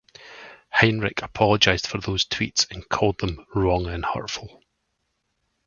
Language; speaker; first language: English; native; English